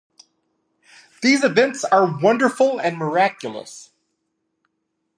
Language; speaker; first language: English; native; English